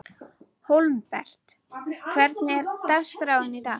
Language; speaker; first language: Icelandic; native; Icelandic